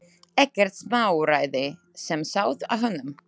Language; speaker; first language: Icelandic; non-native, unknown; Slovak